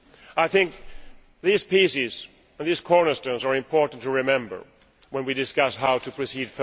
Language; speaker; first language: English; non-native, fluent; Swedish